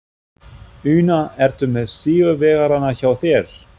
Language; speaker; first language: Icelandic; non-native, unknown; German